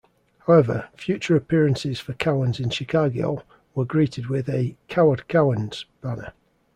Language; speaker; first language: English; native; English